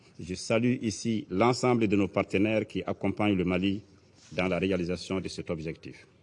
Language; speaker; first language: French; non-native, local second language; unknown